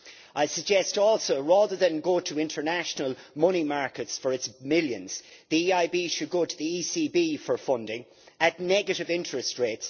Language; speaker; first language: English; native; English